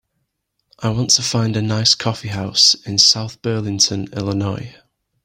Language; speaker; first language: English; native; English